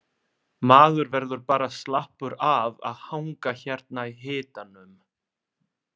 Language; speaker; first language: Icelandic; non-native, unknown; Italian